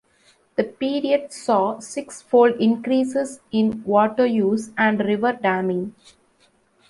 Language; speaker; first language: English; non-native, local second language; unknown